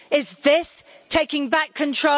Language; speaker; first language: English; native; English